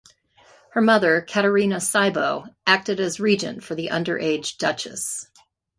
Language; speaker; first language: English; native; English